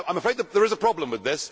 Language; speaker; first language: English; native; English